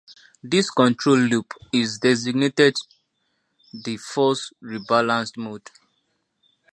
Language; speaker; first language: English; non-native, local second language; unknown